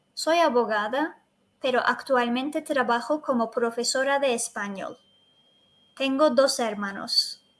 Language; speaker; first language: Spanish; non-native, fluent; Turkish